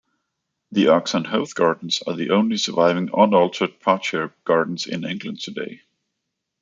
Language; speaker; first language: English; non-native, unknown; Danish